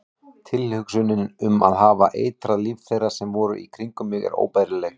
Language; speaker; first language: Icelandic; native; Icelandic